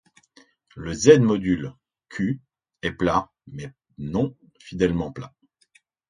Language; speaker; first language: French; native; French